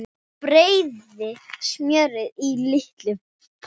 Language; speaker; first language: Icelandic; non-native, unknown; Thai